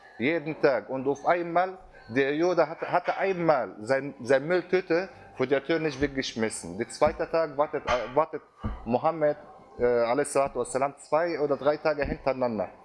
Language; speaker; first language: German; non-native, fluent; Arabic